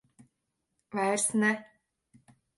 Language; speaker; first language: Latvian; native; Latvian